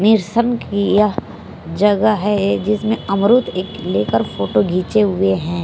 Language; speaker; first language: Hindi; non-native, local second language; Punjabi